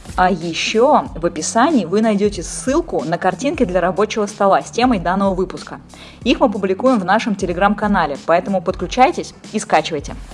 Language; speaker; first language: Russian; native; Russian